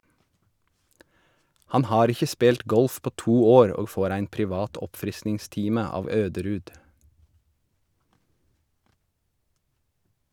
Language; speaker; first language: Norwegian; native; Norwegian